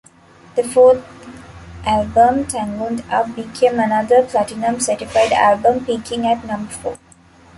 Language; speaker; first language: English; non-native, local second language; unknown